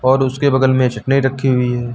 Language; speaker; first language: Hindi; native; Hindi